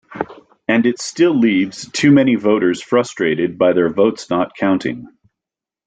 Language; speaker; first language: English; native; English